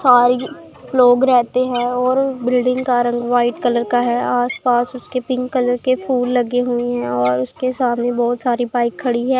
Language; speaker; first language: Hindi; non-native, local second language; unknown